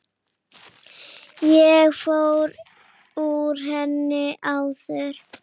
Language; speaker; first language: Icelandic; native; Icelandic